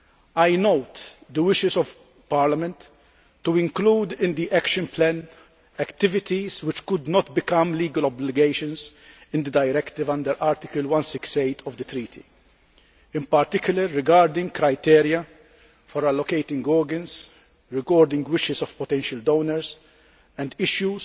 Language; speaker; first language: English; non-native, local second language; Maltese